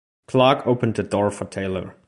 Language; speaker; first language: English; non-native, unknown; German